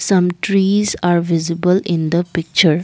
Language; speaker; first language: English; non-native, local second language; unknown